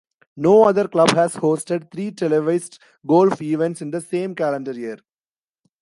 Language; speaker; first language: English; non-native, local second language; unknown